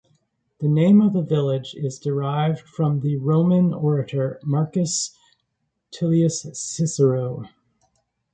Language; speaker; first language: English; native; English